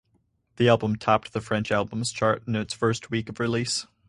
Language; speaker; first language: English; native; English